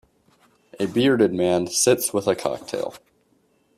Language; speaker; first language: English; native; English